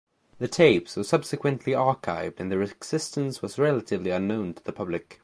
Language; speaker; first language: English; native; English